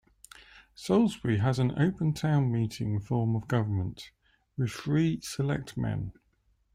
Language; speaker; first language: English; native; English